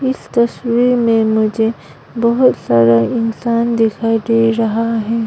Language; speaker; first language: Hindi; non-native, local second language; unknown